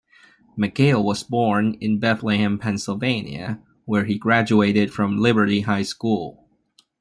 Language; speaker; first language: English; non-native, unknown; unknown